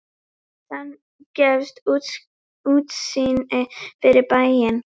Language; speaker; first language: Icelandic; native; Icelandic